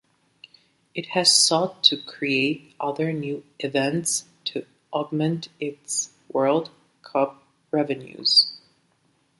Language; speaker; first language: English; native; English